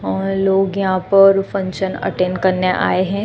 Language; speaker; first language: Hindi; non-native, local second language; Gujarati